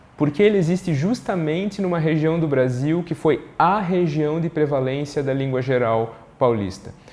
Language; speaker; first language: Portuguese; native; Portuguese